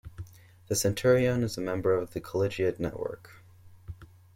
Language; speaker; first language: English; native; English